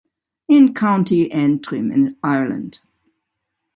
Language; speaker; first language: English; native; English